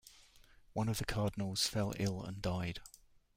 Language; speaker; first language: English; native; English